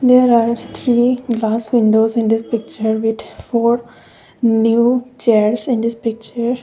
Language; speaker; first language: English; non-native, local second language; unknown